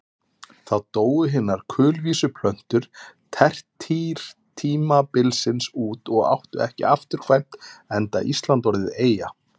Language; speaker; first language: Icelandic; native; Icelandic